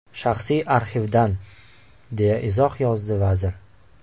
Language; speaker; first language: Uzbek; native; Uzbek